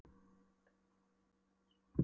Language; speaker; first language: Icelandic; non-native, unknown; Polish